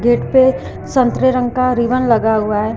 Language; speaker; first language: Hindi; native; Hindi